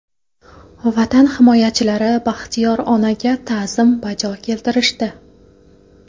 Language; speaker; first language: Uzbek; non-native, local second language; Kara-Kalpak